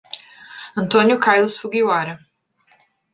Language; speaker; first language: Portuguese; native; Portuguese